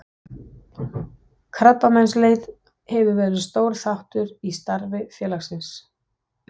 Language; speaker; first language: Icelandic; non-native, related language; Danish